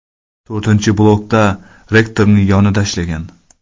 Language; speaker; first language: Uzbek; non-native, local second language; Kara-Kalpak